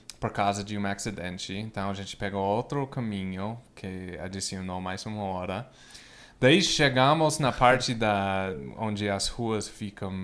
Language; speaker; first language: Portuguese; non-native, fluent; English